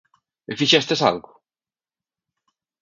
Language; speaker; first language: Galician; native; Galician